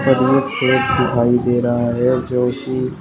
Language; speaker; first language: Hindi; native; Hindi